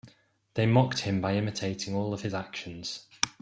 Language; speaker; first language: English; native; English